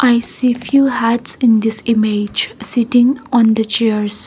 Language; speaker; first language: English; non-native, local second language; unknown